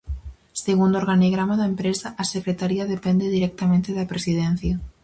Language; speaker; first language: Galician; native; Galician